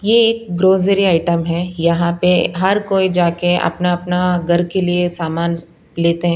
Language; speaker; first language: Hindi; non-native, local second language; Punjabi